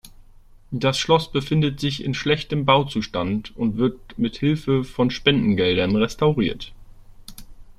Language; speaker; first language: German; native; German